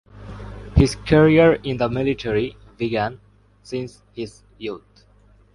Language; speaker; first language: English; non-native, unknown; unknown